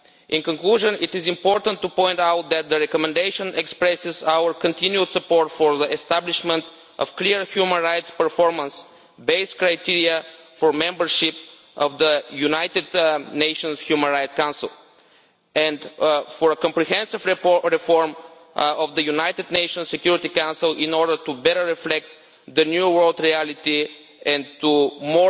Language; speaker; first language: English; non-native, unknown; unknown